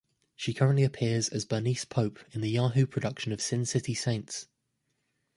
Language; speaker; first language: English; native; English